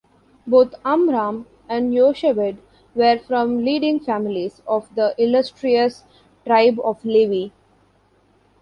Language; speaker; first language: English; non-native, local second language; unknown